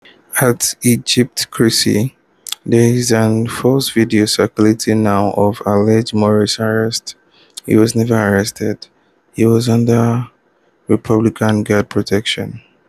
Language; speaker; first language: English; non-native, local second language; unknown